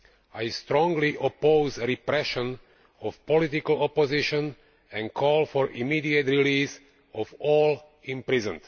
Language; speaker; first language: English; non-native, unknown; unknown